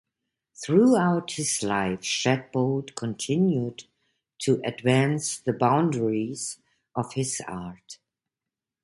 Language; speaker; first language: English; non-native, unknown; German